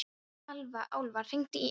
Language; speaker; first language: Icelandic; non-native, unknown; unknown